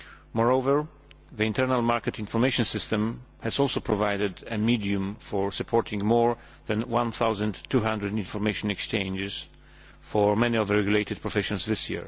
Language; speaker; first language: English; non-native, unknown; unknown